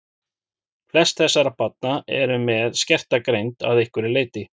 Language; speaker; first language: Icelandic; native; Icelandic